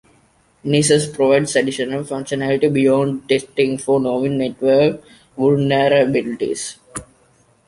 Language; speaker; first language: English; non-native, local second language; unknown